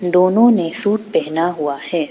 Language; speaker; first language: Hindi; non-native, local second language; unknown